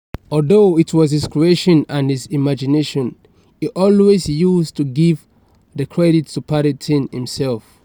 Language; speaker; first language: English; non-native, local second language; Yoruba